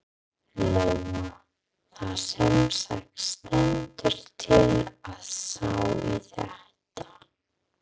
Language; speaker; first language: Icelandic; non-native, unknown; English